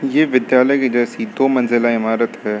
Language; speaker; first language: Hindi; native; Hindi